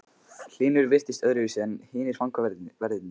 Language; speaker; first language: Icelandic; native; Icelandic